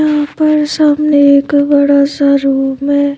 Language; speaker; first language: Hindi; native; Hindi